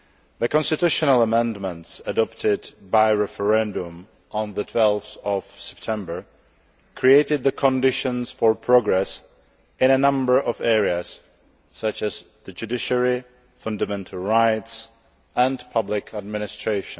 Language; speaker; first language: English; non-native, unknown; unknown